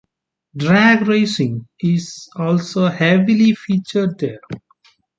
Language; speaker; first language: English; non-native, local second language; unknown